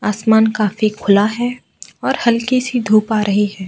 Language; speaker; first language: Hindi; non-native, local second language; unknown